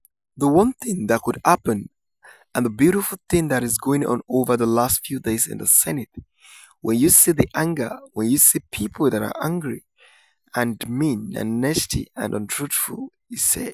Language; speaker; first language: English; non-native, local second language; Yoruba